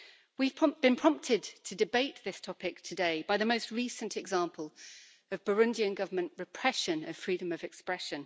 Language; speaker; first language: English; native; English